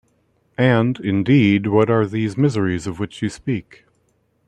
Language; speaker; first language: English; native; English